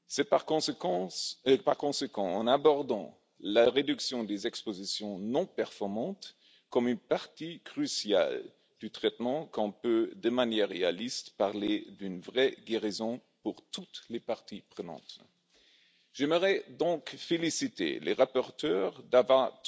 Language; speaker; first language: French; non-native, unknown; German